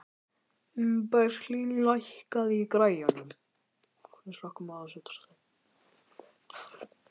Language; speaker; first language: Icelandic; native; Icelandic